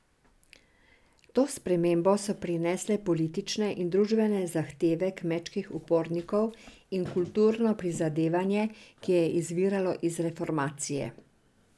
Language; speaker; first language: Slovenian; non-native, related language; Serbian